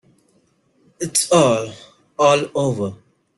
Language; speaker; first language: English; non-native, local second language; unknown